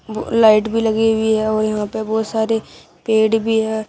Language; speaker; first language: Hindi; native; Hindi